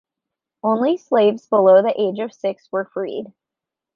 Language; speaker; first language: English; native; English